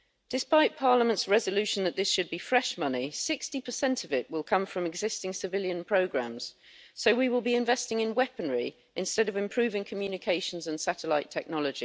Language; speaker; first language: English; native; English